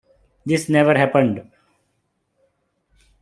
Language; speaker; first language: English; non-native, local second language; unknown